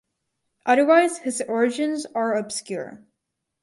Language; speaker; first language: English; native; English